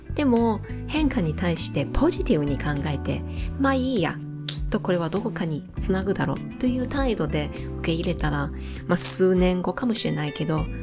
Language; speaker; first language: Japanese; non-native, fluent; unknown